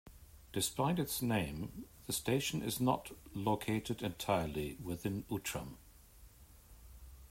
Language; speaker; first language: English; native; English